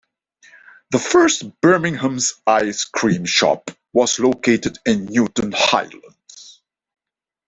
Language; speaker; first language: English; non-native, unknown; Dutch